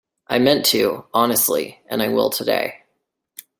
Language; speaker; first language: English; native; English